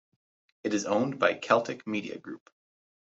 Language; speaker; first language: English; native; English